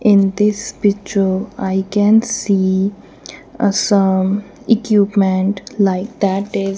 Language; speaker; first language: English; non-native, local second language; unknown